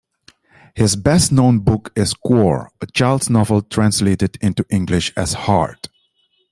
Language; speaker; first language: English; non-native, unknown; Dutch